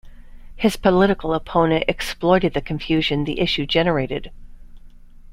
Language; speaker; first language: English; native; English